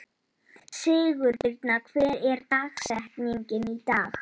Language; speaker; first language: Icelandic; non-native, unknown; Polish